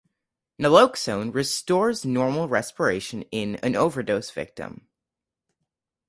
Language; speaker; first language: English; native; English